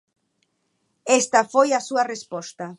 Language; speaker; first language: Galician; native; Galician